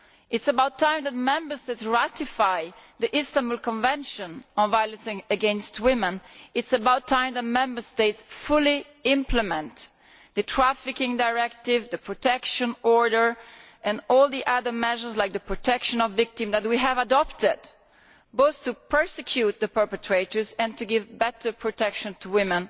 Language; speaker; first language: English; non-native, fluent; Italian